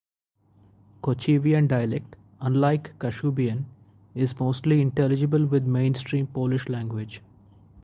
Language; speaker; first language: English; non-native, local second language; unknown